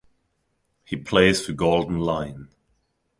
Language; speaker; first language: English; non-native, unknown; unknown